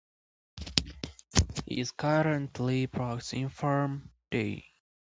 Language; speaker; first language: English; native; English